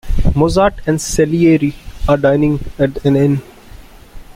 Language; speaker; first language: English; non-native, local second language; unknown